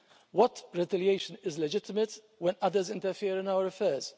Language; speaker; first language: English; non-native, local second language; Maltese